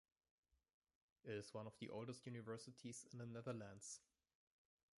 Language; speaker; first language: English; non-native, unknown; German